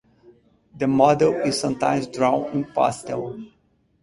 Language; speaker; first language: English; native; English